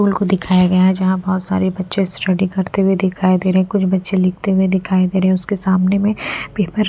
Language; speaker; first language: Hindi; non-native, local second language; Punjabi